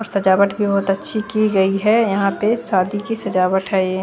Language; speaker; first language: Hindi; native; Hindi